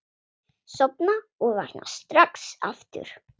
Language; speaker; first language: Icelandic; non-native, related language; Swedish